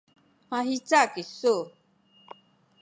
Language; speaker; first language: Sakizaya; non-native, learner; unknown